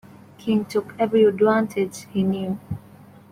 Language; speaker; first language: English; non-native, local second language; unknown